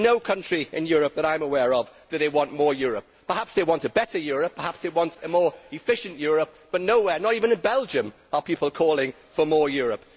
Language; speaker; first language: English; native; English